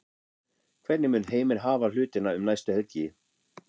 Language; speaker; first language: Icelandic; non-native, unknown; German